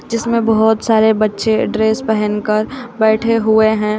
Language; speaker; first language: Hindi; native; Hindi